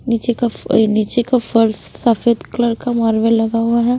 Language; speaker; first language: Hindi; non-native, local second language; Punjabi